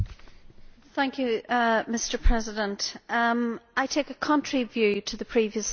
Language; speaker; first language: English; native; English